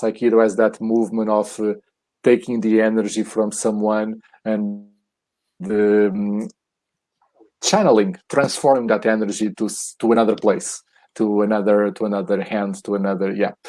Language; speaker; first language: English; non-native, fluent; Portuguese